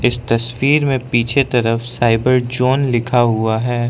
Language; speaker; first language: Hindi; non-native, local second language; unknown